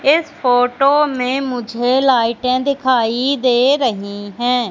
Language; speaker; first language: Hindi; native; Hindi